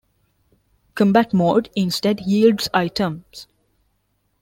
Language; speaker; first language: English; non-native, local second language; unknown